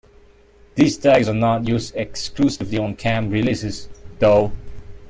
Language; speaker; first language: English; non-native, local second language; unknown